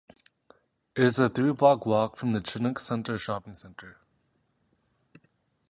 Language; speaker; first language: English; native; English